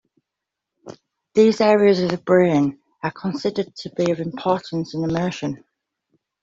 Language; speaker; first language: English; native; English